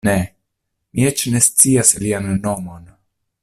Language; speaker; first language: Esperanto; non-native, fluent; Italian